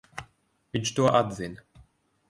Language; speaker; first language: Latvian; native; Latvian